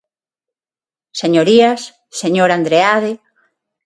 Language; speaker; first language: Galician; non-native, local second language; Spanish